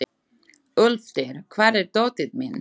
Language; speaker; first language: Icelandic; non-native, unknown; Slovak